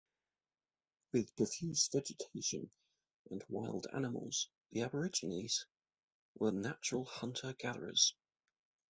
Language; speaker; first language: English; native; English